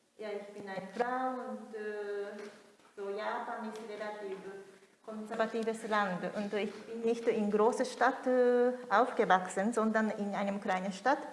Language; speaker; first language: German; non-native, fluent; Japanese